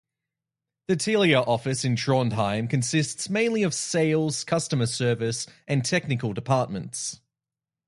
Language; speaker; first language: English; native; English